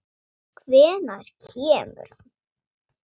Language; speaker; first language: Icelandic; non-native, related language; Swedish